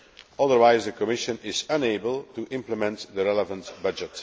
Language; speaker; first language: English; non-native, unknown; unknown